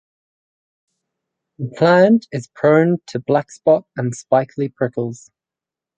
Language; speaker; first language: English; native; English